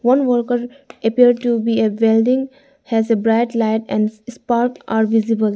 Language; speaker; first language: English; non-native, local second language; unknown